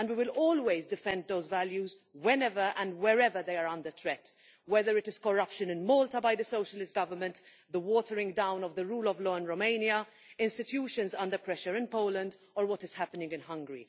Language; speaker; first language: English; non-native, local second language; Maltese